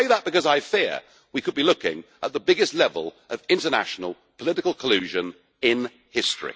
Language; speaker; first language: English; native; English